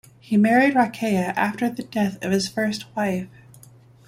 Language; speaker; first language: English; native; English